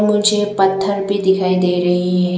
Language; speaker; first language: Hindi; non-native, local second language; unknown